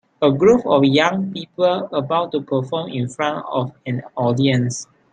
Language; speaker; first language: English; non-native, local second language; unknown